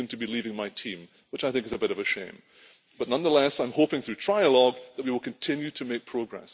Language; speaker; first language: English; native; English